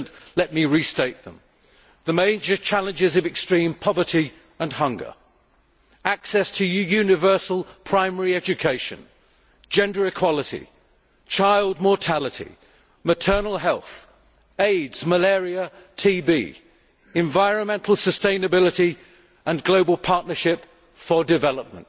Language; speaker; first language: English; native; English